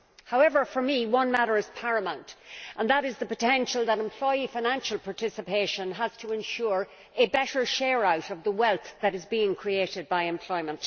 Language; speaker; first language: English; native; English